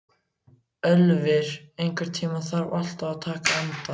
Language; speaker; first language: Icelandic; native; Icelandic